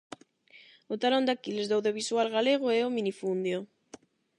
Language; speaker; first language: Galician; non-native, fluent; Spanish